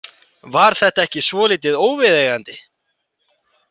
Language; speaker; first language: Icelandic; native; Icelandic